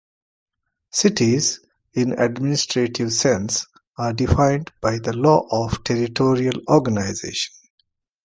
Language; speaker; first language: English; non-native, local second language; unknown